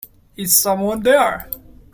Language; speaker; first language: English; non-native, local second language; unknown